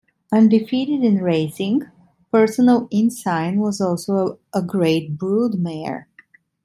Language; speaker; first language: English; non-native, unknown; Italian